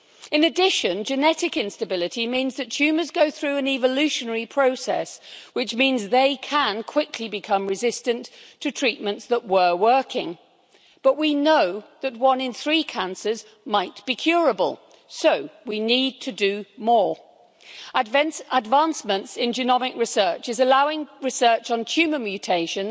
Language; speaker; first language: English; native; English